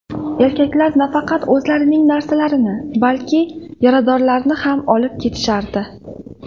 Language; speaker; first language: Uzbek; native; Uzbek